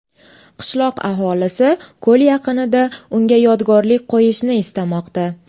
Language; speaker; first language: Uzbek; native; Uzbek